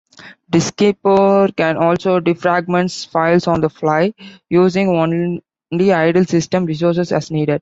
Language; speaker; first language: English; non-native, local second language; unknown